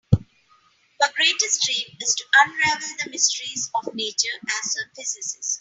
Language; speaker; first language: English; non-native, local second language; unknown